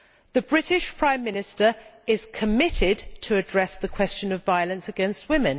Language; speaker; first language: English; native; English